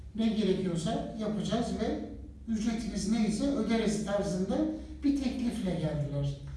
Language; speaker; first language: Turkish; native; Turkish